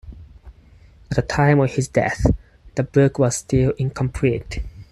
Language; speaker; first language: English; non-native, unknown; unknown